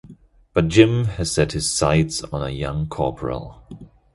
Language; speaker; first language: English; non-native, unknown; German